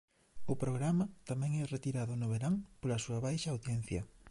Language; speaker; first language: Galician; native; Galician